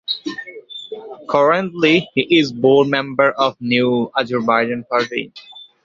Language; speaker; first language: English; non-native, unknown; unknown